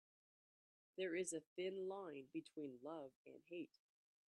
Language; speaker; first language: English; native; English